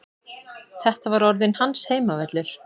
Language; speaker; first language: Icelandic; native; Icelandic